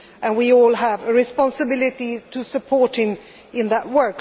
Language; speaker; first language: English; non-native, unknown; Swedish